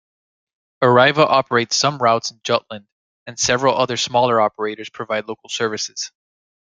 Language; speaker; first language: English; native; English